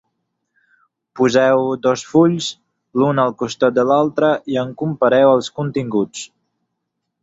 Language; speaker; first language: Catalan; non-native, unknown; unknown